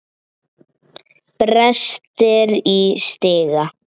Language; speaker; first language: Icelandic; native; Icelandic